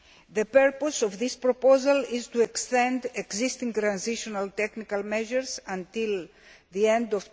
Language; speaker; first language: English; non-native, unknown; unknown